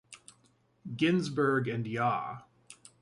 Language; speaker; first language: English; native; English